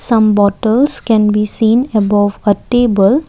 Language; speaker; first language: English; non-native, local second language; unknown